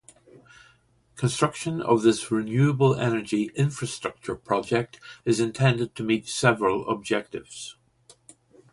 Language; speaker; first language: English; native; English